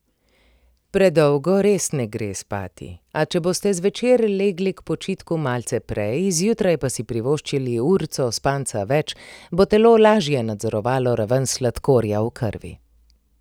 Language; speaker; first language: Slovenian; native; Slovenian